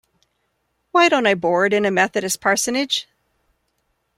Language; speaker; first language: English; native; English